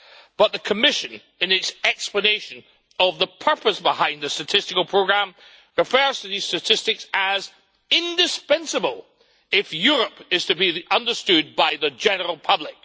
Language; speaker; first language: English; native; English